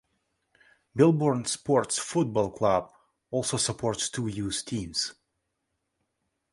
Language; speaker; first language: English; non-native, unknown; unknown